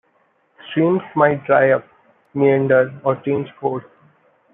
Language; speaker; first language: English; non-native, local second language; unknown